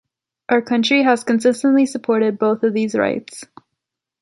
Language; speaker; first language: English; native; English